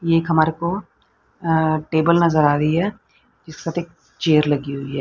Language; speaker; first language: Hindi; native; Hindi